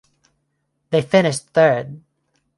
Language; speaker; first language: English; non-native, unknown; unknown